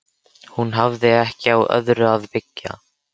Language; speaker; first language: Icelandic; native; Icelandic